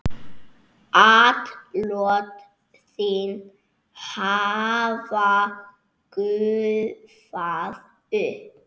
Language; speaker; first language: Icelandic; native; Icelandic